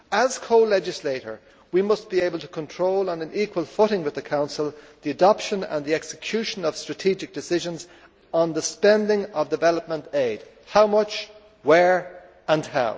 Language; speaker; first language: English; native; English